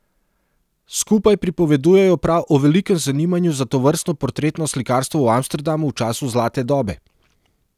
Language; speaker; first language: Slovenian; non-native, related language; Serbian